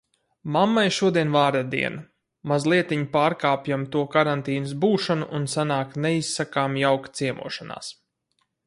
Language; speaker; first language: Latvian; native; Latvian